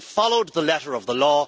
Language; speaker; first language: English; native; English